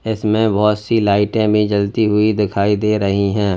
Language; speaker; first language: Hindi; native; Hindi